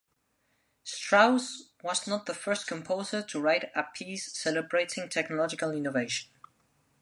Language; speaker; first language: English; non-native, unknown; Spanish